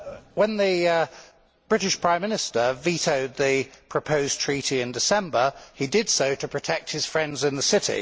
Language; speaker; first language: English; native; English